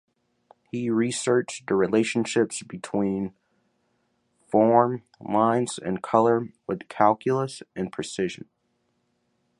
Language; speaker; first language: English; native; English